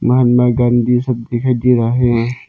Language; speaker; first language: Hindi; non-native, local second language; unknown